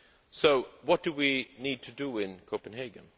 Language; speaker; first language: English; non-native, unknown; Swedish